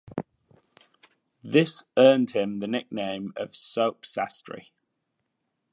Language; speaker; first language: English; native; English